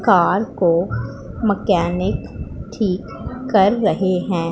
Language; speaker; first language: Hindi; non-native, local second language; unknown